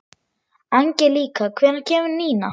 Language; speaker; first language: Icelandic; non-native, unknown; German